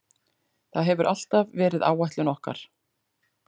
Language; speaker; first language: Icelandic; native; Icelandic